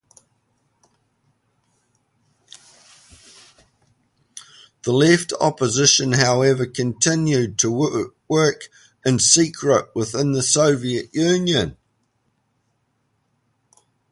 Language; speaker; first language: English; native; English